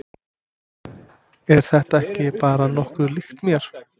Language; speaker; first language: Icelandic; non-native, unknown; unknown